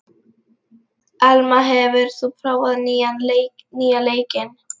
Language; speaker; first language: Icelandic; non-native, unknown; Lithuanian